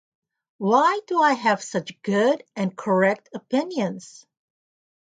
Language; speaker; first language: English; native; English